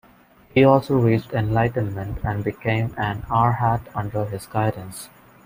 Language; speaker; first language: English; non-native, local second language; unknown